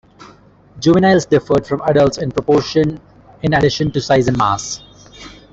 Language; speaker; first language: English; non-native, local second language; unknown